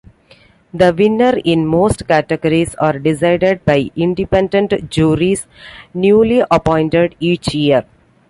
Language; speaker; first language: English; non-native, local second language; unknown